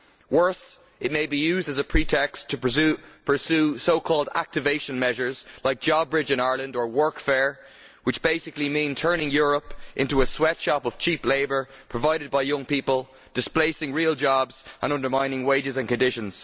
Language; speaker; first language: English; native; English